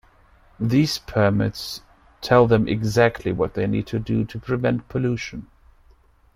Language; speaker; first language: English; non-native, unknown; German